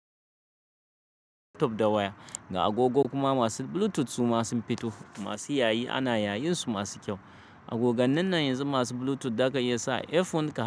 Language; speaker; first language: Hausa; native; Hausa